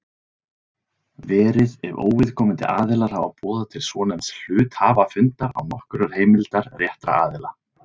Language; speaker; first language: Icelandic; native; Icelandic